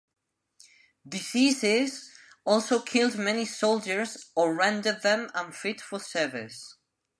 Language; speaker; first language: English; non-native, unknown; Spanish